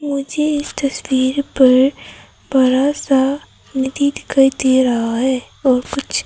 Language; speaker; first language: Hindi; non-native, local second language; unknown